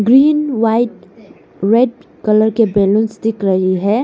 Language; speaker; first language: Hindi; non-native, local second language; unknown